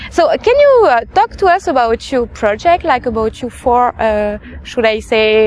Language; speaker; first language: English; non-native, fluent; French